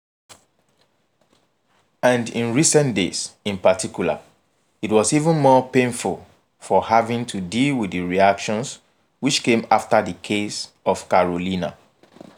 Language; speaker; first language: English; non-native, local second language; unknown